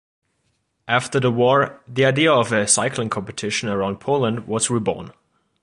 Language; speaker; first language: English; non-native, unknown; German